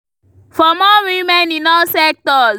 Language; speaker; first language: English; non-native, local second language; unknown